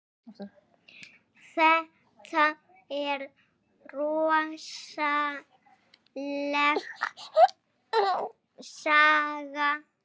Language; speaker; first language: Icelandic; native; Icelandic